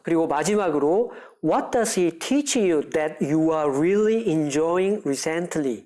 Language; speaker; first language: English; non-native, fluent; Korean